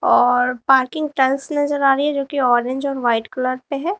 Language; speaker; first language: Hindi; native; Hindi